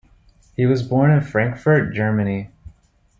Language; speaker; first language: English; native; English